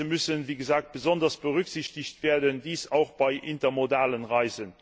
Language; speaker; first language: German; non-native, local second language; Luxembourgish